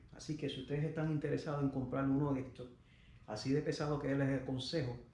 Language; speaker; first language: Spanish; native; Spanish